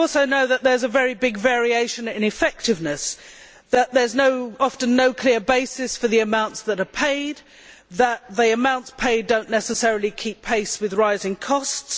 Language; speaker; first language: English; native; English